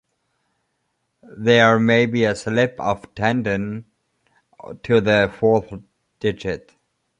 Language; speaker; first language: English; non-native, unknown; German